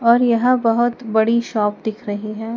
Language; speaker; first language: Hindi; native; Hindi